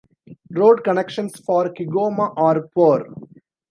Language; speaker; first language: English; non-native, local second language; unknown